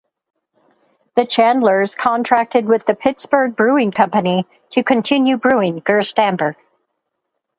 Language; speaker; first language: English; native; English